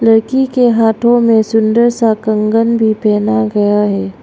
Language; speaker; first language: Hindi; non-native, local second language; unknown